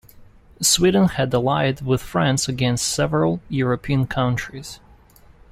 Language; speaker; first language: English; non-native, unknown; Russian